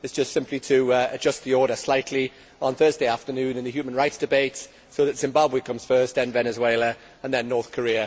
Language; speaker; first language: English; native; English